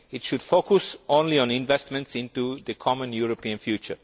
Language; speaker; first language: English; non-native, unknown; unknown